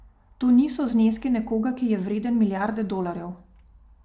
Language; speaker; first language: Slovenian; native; Slovenian